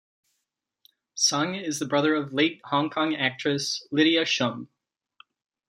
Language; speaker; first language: English; non-native, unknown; Czech